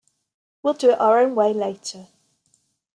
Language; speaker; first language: English; native; English